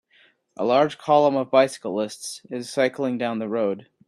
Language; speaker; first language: English; native; English